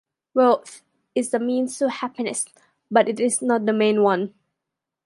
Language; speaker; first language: English; non-native, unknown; Thai